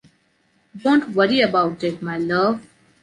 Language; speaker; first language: English; non-native, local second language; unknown